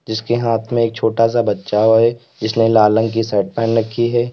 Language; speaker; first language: Hindi; native; Hindi